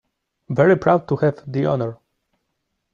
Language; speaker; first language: English; non-native, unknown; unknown